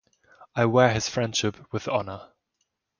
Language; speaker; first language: English; non-native, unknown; German